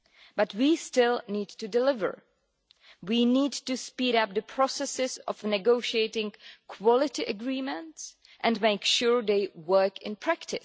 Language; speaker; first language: English; non-native, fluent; Czech